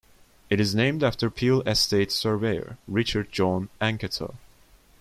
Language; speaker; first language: English; non-native, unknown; Turkish